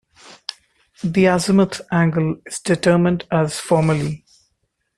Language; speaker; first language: English; non-native, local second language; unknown